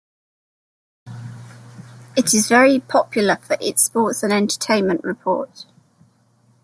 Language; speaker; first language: English; native; English